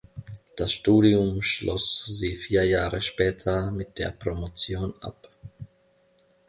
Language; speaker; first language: German; non-native, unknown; Finnish